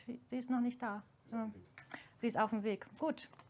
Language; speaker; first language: German; native; German